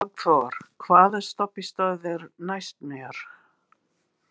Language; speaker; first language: Icelandic; non-native, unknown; English